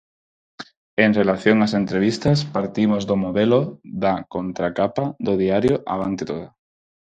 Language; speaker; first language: Galician; non-native, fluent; Spanish